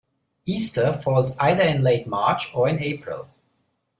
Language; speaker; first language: English; non-native, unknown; German